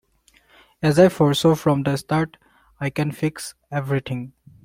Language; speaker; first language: English; non-native, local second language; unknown